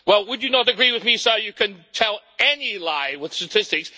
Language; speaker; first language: English; native; English